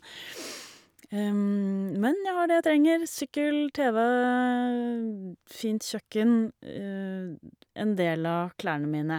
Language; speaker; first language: Norwegian; native; Norwegian